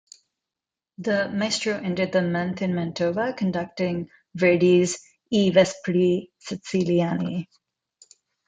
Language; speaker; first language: English; non-native, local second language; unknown